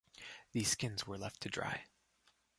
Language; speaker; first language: English; native; English